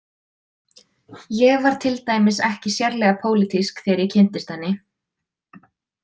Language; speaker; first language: Icelandic; native; Icelandic